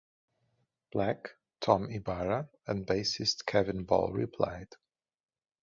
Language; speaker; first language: English; native; English